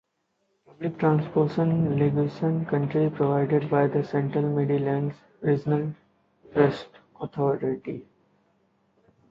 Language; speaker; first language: English; non-native, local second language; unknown